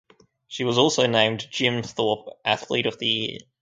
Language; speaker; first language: English; native; English